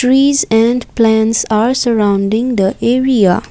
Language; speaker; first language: English; non-native, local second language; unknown